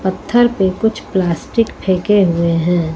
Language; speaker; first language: Hindi; native; Hindi